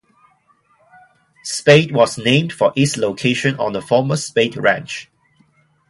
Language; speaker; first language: English; non-native, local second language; Cantonese